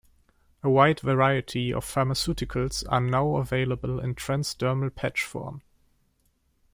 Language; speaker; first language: English; non-native, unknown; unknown